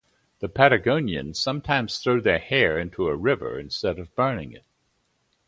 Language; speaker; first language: English; native; English